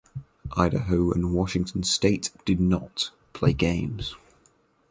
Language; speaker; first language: English; native; English